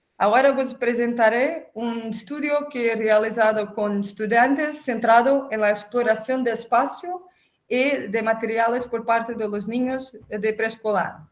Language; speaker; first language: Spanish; non-native, related language; Portuguese